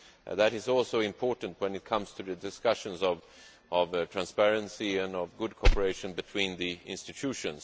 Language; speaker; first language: English; non-native, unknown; Swedish